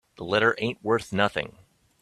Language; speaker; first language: English; native; English